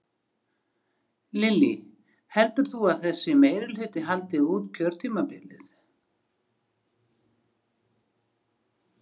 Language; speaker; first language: Icelandic; native; Icelandic